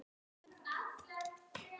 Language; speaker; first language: Icelandic; native; Icelandic